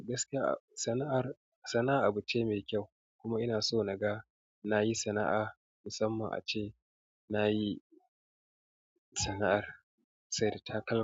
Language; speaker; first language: Hausa; native; Hausa